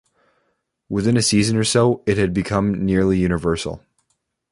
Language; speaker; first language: English; native; English